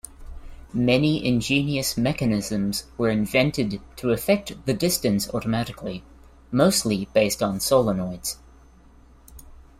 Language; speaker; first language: English; native; English